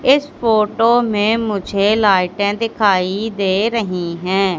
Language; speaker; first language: Hindi; native; Hindi